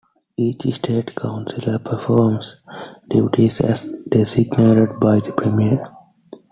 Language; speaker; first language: English; non-native, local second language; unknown